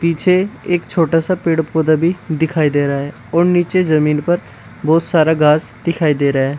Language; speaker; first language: Hindi; native; Hindi